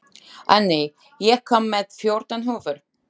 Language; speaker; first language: Icelandic; non-native, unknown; Slovak